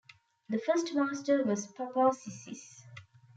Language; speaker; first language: English; non-native, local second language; Tamil